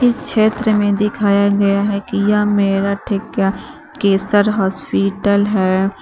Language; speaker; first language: Hindi; native; Hindi